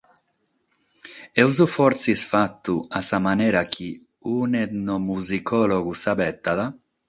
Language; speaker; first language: Sardinian; non-native, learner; Catalan